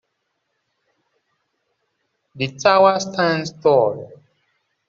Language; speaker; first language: English; native; English